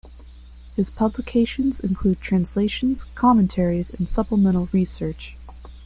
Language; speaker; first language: English; non-native, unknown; Spanish